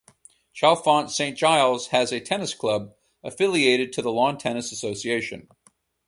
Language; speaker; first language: English; native; English